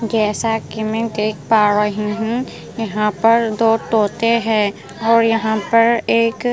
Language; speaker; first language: Hindi; non-native, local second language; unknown